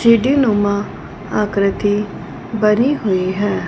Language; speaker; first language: Hindi; non-native, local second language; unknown